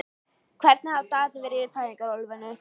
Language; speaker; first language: Icelandic; native; Icelandic